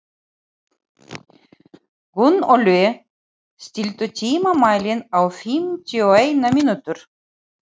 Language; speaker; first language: Icelandic; non-native, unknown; Ukrainian